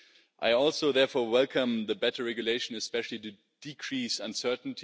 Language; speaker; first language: English; non-native, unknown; German